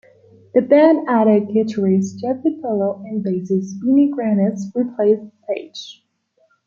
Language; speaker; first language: English; non-native, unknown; Spanish